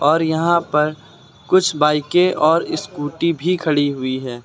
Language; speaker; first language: Hindi; native; Hindi